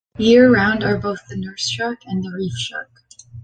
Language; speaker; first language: English; native; English